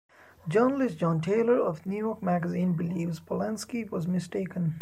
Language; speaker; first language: English; non-native, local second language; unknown